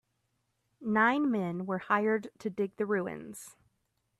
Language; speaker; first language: English; native; English